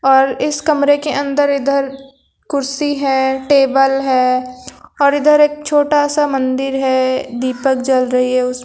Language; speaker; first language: Hindi; native; Hindi